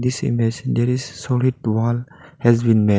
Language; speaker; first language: English; non-native, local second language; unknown